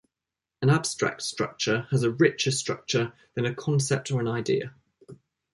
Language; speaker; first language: English; native; English